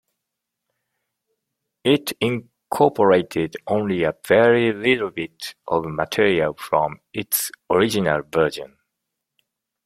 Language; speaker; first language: English; non-native, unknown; Japanese